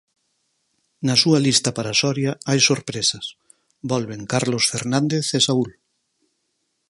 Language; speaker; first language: Galician; native; Galician